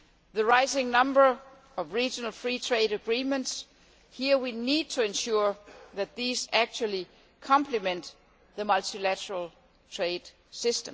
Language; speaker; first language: English; non-native, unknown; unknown